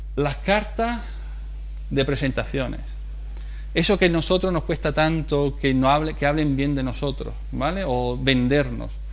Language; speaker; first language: Spanish; non-native, fluent; Italian